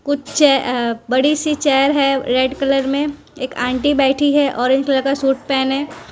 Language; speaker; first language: Hindi; non-native, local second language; Gujarati